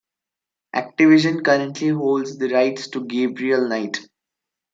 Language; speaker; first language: English; non-native, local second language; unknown